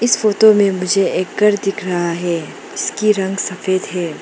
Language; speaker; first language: Hindi; non-native, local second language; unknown